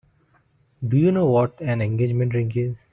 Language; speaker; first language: English; non-native, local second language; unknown